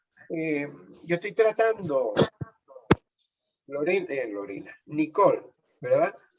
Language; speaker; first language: Spanish; native; Spanish